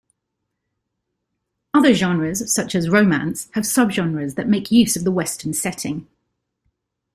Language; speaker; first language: English; native; English